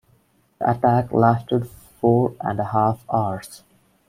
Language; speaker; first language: English; non-native, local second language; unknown